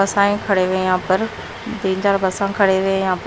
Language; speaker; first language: Hindi; non-native, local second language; Punjabi